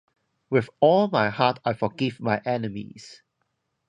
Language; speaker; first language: English; non-native, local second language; Cantonese